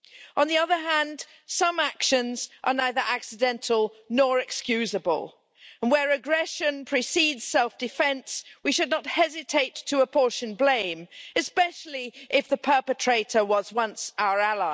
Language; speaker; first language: English; native; English